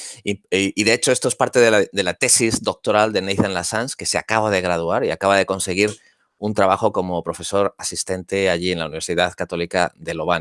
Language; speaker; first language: Spanish; native; Spanish